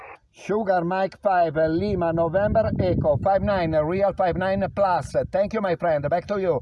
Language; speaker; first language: English; non-native, learner; Italian